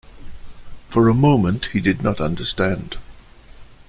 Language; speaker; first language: English; non-native, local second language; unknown